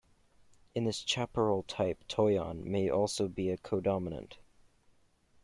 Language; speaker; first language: English; native; English